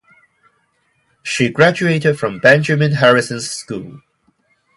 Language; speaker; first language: English; non-native, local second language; Cantonese